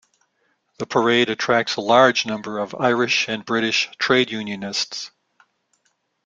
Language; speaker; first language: English; native; English